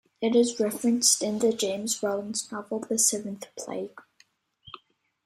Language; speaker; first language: English; native; English